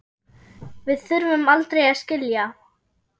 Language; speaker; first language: Icelandic; non-native, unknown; German